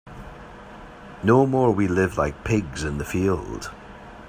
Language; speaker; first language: English; native; English